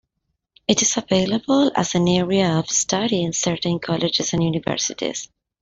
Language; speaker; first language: English; non-native, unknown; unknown